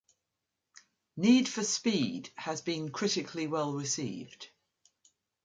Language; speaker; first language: English; native; English